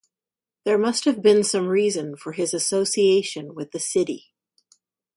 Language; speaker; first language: English; native; English